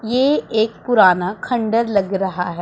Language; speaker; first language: Hindi; non-native, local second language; Punjabi